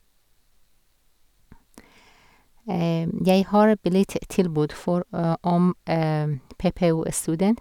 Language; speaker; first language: Norwegian; non-native, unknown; Persian